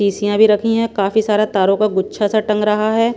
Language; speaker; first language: Hindi; non-native, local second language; Punjabi